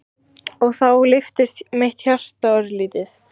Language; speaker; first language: Icelandic; native; Icelandic